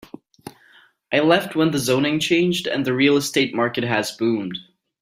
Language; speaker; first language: English; native; English